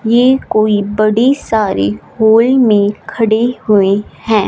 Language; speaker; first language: Hindi; non-native, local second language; Punjabi